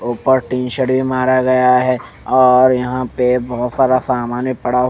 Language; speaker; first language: Hindi; non-native, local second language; Punjabi